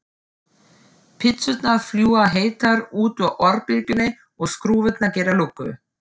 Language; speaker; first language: Icelandic; non-native, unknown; German